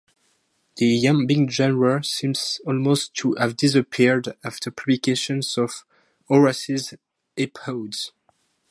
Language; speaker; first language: English; non-native, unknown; French